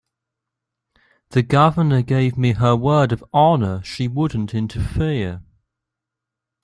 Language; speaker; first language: English; native; English